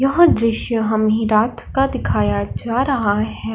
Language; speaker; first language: Hindi; non-native, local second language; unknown